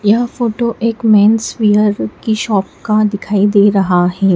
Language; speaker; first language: Hindi; native; Hindi